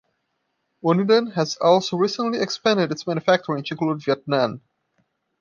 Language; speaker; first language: English; non-native, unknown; Portuguese